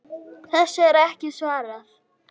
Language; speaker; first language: Icelandic; native; Icelandic